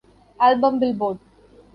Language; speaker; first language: English; non-native, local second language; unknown